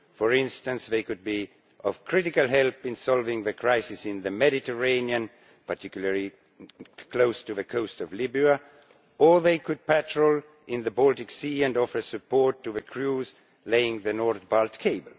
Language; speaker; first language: English; non-native, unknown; Estonian